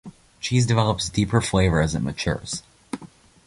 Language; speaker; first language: English; native; English